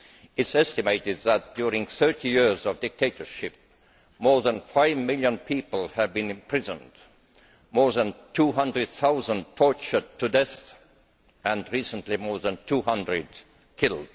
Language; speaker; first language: English; non-native, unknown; Estonian